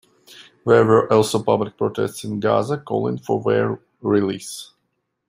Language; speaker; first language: English; non-native, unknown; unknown